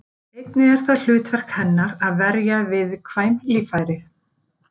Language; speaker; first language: Icelandic; native; Icelandic